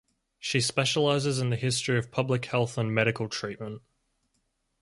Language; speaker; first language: English; native; English